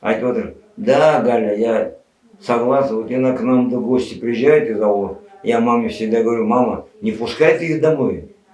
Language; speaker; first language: Russian; non-native, local second language; Kazakh